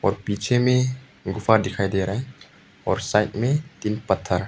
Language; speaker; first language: Hindi; non-native, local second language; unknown